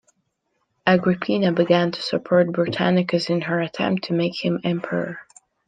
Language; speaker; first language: English; non-native, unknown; Latvian